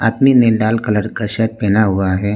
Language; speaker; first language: Hindi; non-native, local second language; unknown